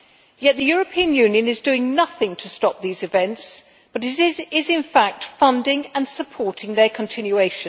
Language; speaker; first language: English; native; English